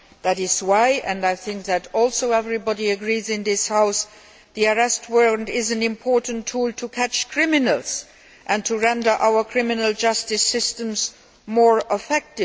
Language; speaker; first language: English; non-native, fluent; Luxembourgish